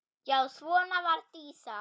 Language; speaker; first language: Icelandic; non-native, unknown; German